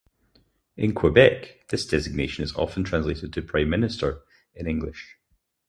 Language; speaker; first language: English; native; English